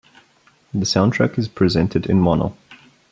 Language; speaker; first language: English; non-native, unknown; Bulgarian